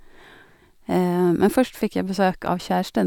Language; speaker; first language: Norwegian; non-native, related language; Swedish